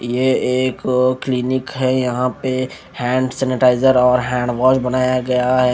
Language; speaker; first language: Hindi; native; Hindi